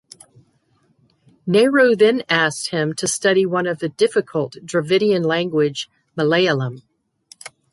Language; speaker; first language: English; native; English